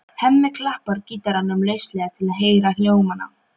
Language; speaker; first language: Icelandic; non-native, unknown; Polish